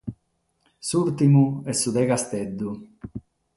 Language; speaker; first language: Sardinian; non-native, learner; Catalan